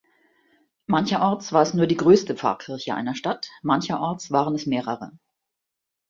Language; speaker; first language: German; native; German